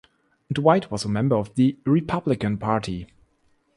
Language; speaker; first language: English; non-native, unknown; German